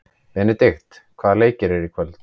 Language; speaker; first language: Icelandic; native; Icelandic